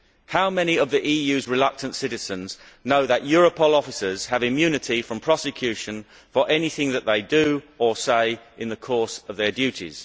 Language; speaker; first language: English; native; English